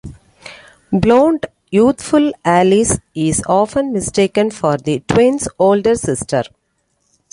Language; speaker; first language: English; non-native, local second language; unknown